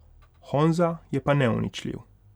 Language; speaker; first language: Slovenian; non-native, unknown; Hungarian